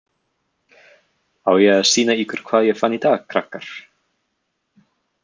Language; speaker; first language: Icelandic; non-native, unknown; English